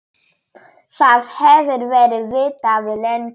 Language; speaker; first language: Icelandic; non-native, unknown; Polish